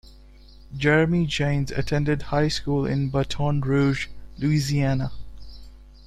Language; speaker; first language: English; non-native, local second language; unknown